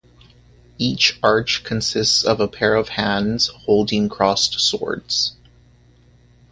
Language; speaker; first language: English; native; English